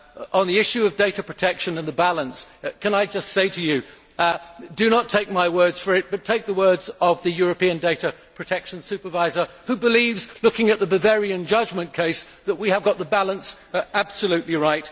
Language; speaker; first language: English; native; English